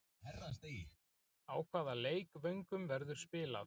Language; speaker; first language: Icelandic; native; Icelandic